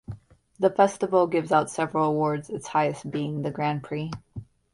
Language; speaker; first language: English; native; English